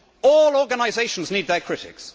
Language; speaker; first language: English; native; English